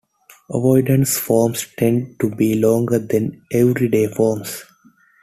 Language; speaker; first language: English; non-native, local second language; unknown